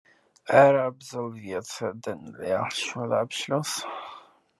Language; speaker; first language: German; non-native, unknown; English